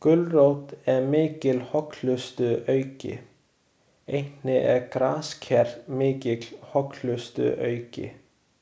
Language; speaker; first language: Icelandic; non-native, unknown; Chinese